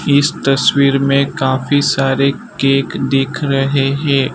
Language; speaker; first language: Hindi; non-native, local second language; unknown